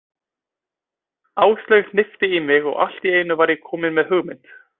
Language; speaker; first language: Icelandic; native; Icelandic